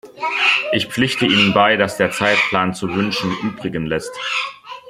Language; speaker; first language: German; native; German